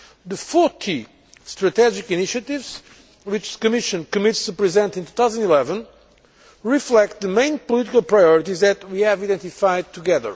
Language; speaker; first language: English; non-native, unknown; Portuguese